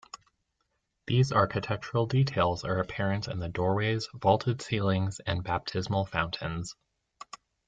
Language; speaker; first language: English; native; English